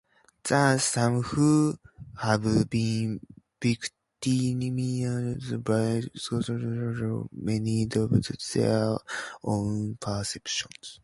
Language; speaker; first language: English; native; English